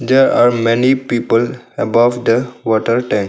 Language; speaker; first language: English; non-native, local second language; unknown